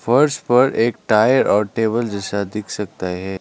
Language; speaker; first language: Hindi; non-native, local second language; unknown